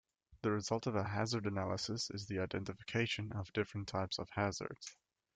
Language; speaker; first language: English; native; English